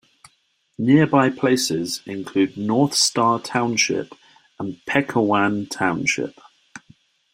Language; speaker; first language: English; native; English